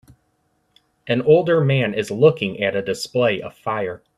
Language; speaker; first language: English; native; English